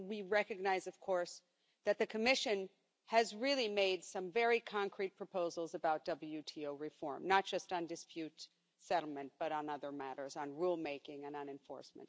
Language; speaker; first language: English; non-native, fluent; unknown